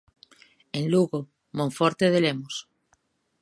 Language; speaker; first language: Galician; native; Galician